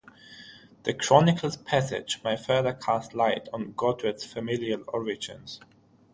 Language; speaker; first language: English; non-native, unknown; German